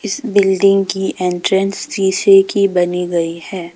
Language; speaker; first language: Hindi; non-native, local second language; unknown